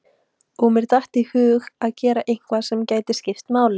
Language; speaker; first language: Icelandic; native; Icelandic